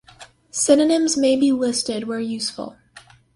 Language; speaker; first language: English; native; English